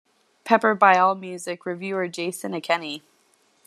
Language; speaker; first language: English; native; English